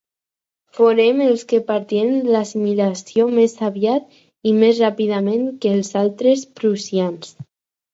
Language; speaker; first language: Catalan; non-native, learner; Spanish